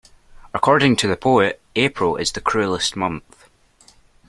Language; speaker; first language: English; native; English